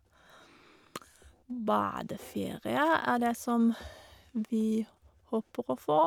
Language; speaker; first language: Norwegian; non-native, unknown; German